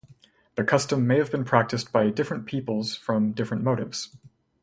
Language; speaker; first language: English; native; English